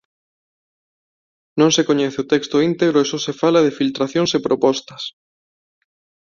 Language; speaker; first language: Galician; non-native, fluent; Spanish